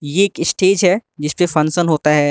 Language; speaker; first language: Hindi; non-native, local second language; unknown